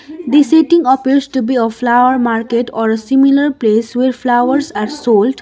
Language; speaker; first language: English; non-native, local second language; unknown